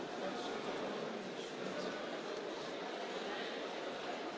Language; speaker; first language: English; non-native, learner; Italian